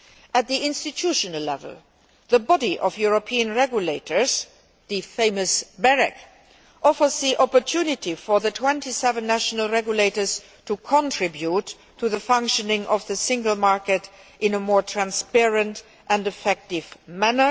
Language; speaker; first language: English; non-native, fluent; Luxembourgish